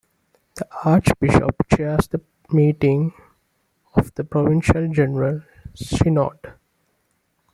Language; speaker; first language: English; non-native, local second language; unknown